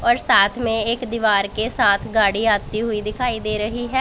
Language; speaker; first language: Hindi; non-native, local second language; Punjabi